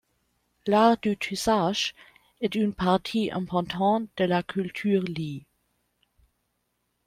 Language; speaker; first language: French; non-native, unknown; German